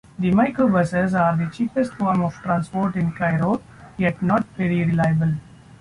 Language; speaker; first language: English; non-native, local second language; Marathi